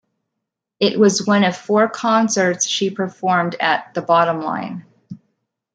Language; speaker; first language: English; native; English